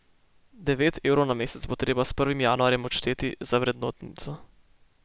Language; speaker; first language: Slovenian; native; Slovenian